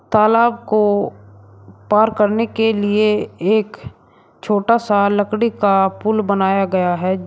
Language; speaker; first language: Hindi; native; Hindi